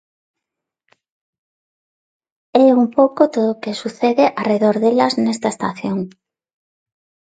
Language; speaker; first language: Galician; non-native, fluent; Spanish